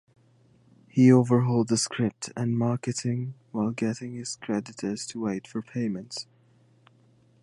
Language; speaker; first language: English; native; English